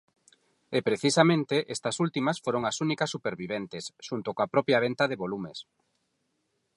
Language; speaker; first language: Galician; non-native, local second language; Spanish